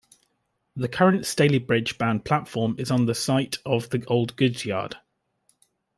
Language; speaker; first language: English; native; English